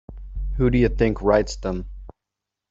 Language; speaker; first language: English; native; English